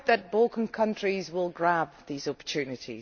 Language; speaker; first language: English; non-native, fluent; Dutch